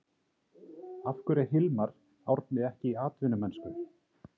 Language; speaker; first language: Icelandic; native; Icelandic